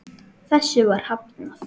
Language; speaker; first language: Icelandic; native; Icelandic